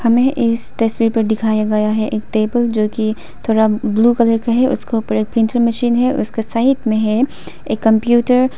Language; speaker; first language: Hindi; non-native, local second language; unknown